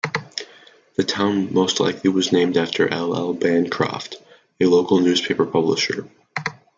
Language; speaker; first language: English; native; English